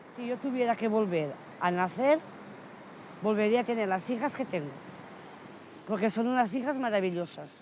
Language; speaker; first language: Spanish; native; Spanish